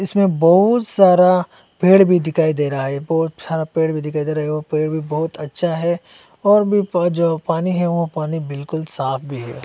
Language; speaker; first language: Hindi; non-native, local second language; Bangla